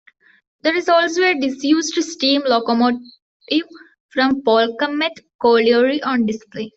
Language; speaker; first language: English; non-native, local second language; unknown